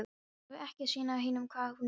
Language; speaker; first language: Icelandic; non-native, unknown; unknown